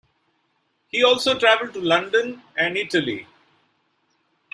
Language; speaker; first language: English; non-native, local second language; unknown